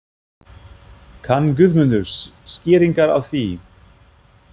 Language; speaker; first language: Icelandic; non-native, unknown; German